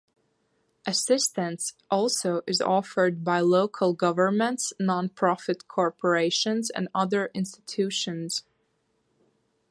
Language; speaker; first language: English; non-native, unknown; Latvian